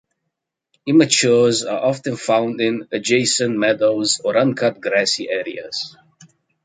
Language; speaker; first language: English; native; English